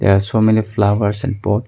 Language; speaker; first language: English; non-native, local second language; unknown